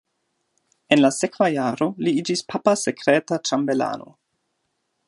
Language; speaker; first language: Esperanto; non-native, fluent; German